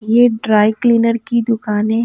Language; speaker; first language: Hindi; native; Hindi